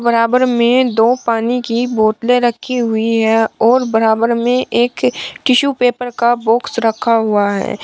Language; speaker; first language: Hindi; native; Hindi